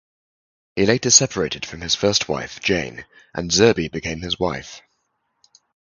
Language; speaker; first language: English; native; English